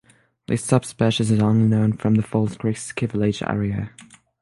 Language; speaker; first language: English; non-native, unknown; French